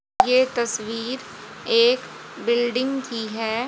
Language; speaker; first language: Hindi; native; Hindi